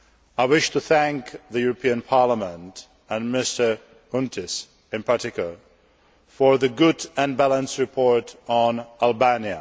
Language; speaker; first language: English; non-native, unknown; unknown